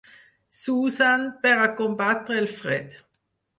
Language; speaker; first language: Catalan; non-native, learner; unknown